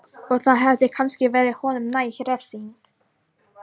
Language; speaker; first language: Icelandic; non-native, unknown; Polish